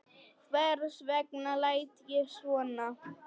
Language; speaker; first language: Icelandic; non-native, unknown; Polish